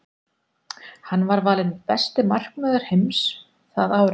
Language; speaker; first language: Icelandic; native; Icelandic